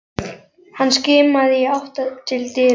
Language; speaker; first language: Icelandic; native; Icelandic